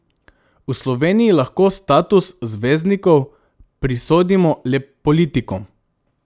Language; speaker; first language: Slovenian; non-native, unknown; Macedonian